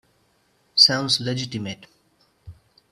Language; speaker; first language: English; non-native, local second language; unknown